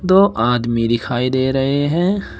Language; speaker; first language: Hindi; native; Hindi